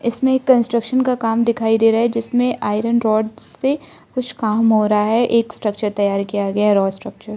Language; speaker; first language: Hindi; non-native, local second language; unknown